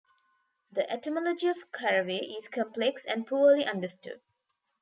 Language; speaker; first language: English; non-native, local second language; Tamil